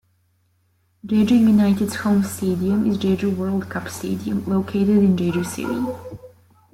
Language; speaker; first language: English; native; English